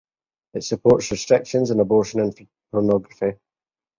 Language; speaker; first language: English; native; English